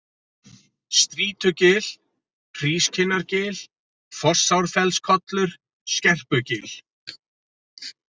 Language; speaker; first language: Icelandic; native; Icelandic